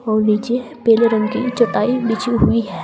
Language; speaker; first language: Hindi; native; Hindi